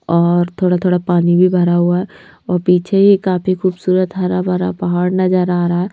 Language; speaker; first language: Hindi; non-native, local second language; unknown